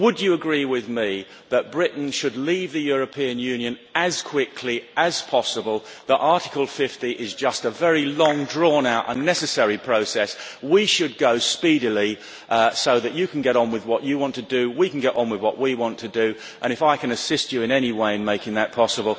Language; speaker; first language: English; native; English